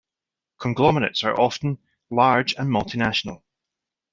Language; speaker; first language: English; native; English